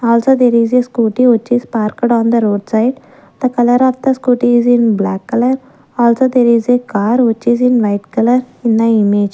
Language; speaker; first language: English; non-native, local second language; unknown